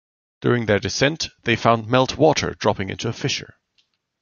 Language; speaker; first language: English; non-native, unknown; German